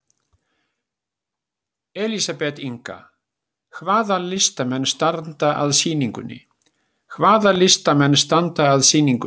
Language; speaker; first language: Icelandic; native; Icelandic